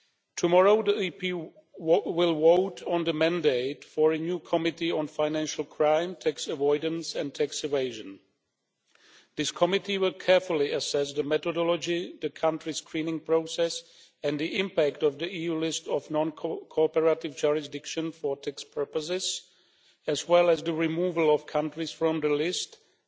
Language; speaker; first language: English; non-native, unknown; Czech